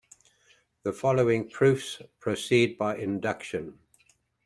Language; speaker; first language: English; native; English